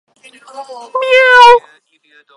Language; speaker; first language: English; native; English